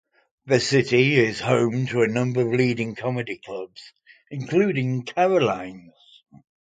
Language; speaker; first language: English; native; English